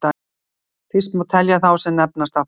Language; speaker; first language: Icelandic; native; Icelandic